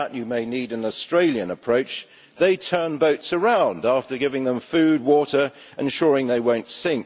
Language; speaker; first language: English; native; English